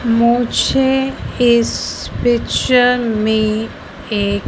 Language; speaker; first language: Hindi; native; Hindi